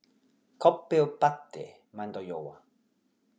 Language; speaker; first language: Icelandic; non-native, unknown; Portuguese